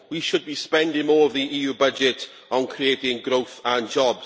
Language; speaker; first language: English; native; English